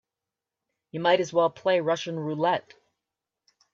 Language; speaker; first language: English; native; English